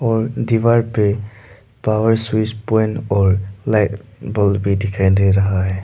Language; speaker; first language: Hindi; non-native, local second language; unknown